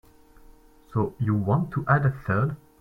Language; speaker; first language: English; non-native, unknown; French